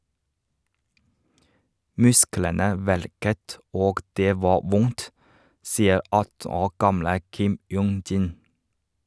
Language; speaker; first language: Norwegian; non-native, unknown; Chinese